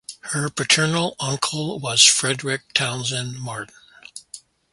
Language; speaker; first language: English; native; English